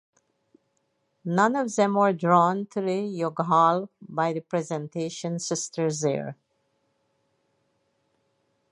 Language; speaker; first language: English; native; English